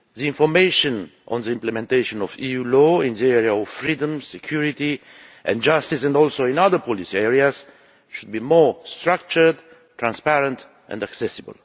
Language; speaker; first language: English; non-native, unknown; Romanian